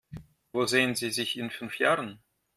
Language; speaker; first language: German; non-native, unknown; Russian